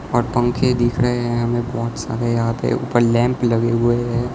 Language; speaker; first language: Hindi; non-native, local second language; Gujarati